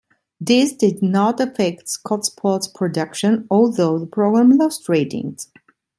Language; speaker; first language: English; non-native, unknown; Italian